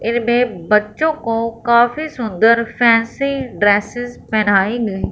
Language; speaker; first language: Hindi; non-native, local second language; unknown